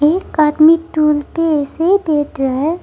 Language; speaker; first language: Hindi; early bilingual, other home language; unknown